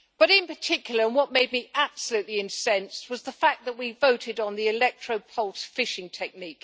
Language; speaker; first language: English; native; English